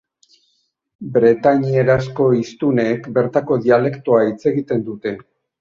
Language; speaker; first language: Basque; native; Basque